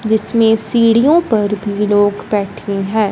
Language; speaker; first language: Hindi; non-native, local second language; Punjabi